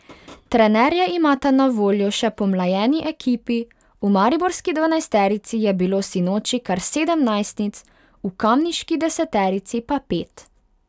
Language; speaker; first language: Slovenian; non-native, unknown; Hungarian